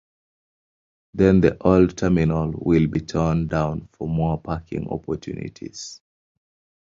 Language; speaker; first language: English; non-native, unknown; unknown